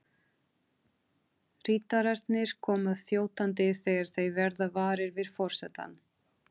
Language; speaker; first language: Icelandic; non-native, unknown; Portuguese